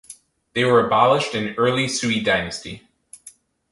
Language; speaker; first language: English; native; English